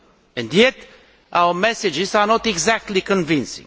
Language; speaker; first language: English; non-native, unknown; Romanian